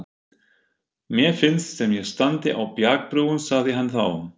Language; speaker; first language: Icelandic; non-native, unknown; German